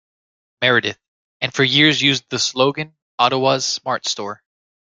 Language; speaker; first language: English; native; English